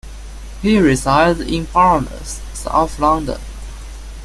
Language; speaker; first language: English; non-native, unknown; Chinese